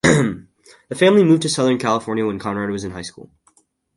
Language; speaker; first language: English; native; English